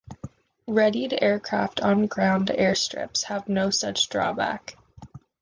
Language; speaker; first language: English; native; English